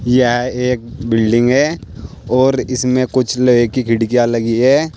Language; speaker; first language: Hindi; native; Hindi